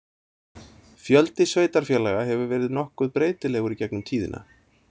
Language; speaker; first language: Icelandic; native; Icelandic